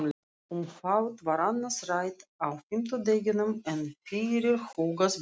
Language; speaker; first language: Icelandic; non-native, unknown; Russian